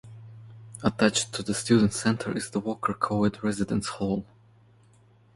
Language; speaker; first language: English; non-native, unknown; Croatian